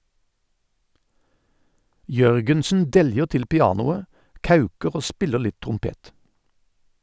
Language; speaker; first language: Norwegian; native; Norwegian